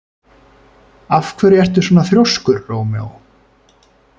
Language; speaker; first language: Icelandic; native; Icelandic